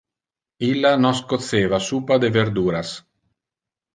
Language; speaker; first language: Interlingua; non-native, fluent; Italian